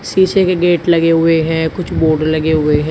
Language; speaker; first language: Hindi; native; Hindi